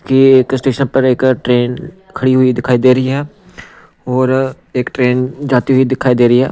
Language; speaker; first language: Hindi; non-native, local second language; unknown